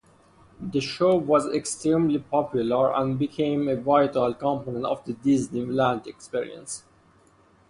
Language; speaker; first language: English; non-native, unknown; Persian